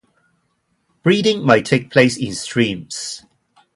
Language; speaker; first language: English; non-native, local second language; Cantonese